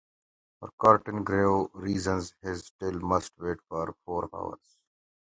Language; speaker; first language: English; native; English